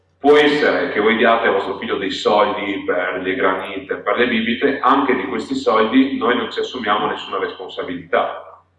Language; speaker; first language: Italian; non-native, fluent; Polish